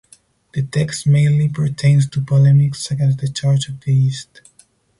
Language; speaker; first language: English; non-native, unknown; Spanish